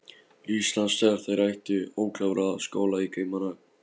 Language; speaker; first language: Icelandic; non-native, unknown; Polish